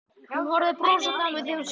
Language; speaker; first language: Icelandic; native; Icelandic